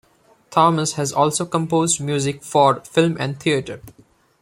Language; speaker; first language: English; non-native, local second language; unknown